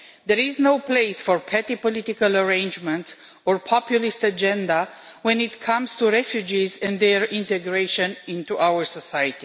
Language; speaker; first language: English; non-native, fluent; Romanian